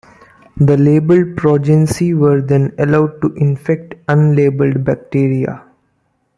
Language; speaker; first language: English; non-native, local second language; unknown